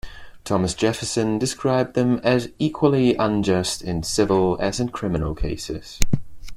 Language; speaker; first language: English; non-native, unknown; Spanish